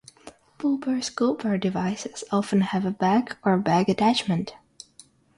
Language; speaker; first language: English; non-native, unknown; Russian